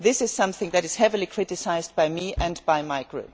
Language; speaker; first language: English; non-native, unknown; German